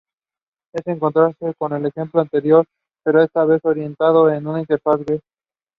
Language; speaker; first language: English; non-native, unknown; Spanish